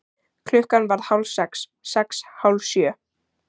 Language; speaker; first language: Icelandic; native; Icelandic